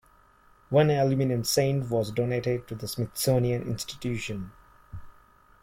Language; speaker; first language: English; non-native, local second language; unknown